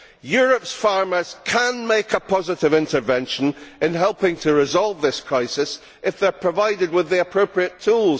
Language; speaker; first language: English; native; English